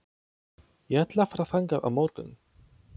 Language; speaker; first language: Icelandic; non-native, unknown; Polish